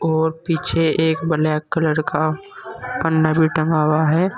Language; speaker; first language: Hindi; native; Hindi